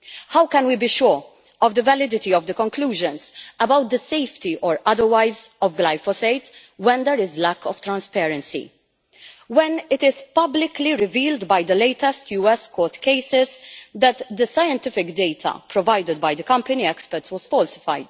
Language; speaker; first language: English; non-native, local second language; Maltese